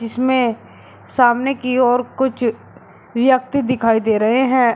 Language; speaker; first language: Hindi; native; Hindi